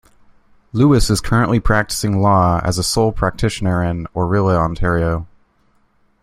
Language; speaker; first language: English; native; English